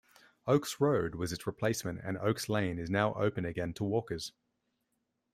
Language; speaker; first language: English; native; English